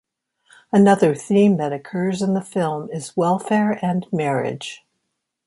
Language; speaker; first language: English; native; English